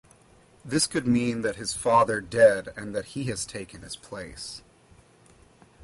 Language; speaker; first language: English; native; English